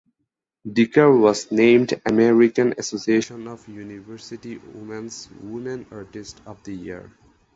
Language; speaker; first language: English; native; English